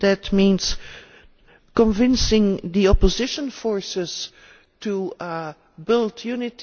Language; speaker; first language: English; non-native, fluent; Dutch